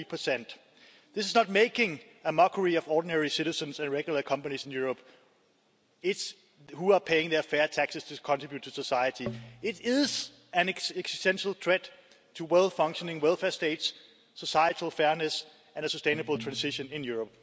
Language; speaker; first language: English; non-native, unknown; Danish